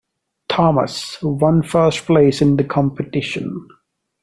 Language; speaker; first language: English; non-native, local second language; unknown